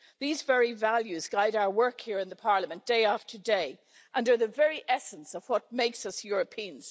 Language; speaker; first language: English; native; English